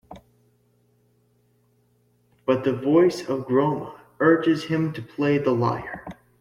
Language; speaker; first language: English; native; English